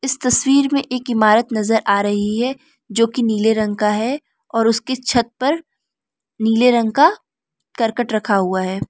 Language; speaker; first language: Hindi; non-native, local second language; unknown